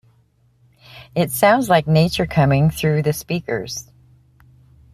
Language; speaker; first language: English; native; English